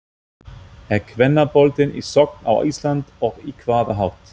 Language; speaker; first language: Icelandic; non-native, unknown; German